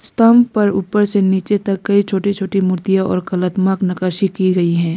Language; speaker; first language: Hindi; non-native, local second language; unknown